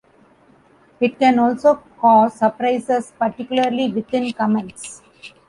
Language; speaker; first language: English; non-native, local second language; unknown